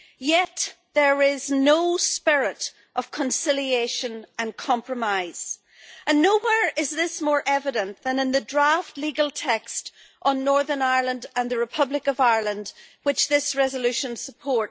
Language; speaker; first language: English; native; English